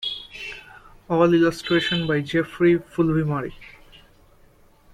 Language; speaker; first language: English; non-native, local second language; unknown